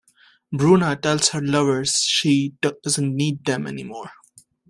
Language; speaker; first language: English; native; English